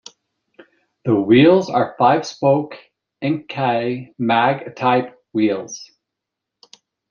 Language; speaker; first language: English; native; English